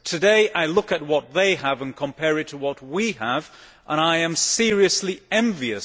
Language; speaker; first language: English; native; English